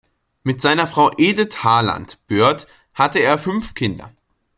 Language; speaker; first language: German; native; German